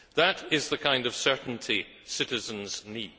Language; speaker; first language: English; native; English